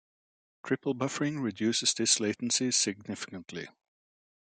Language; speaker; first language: English; native; English